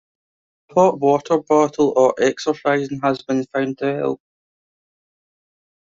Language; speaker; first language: English; native; English